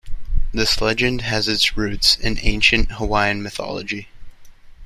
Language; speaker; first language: English; native; English